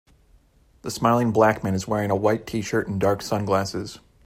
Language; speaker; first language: English; native; English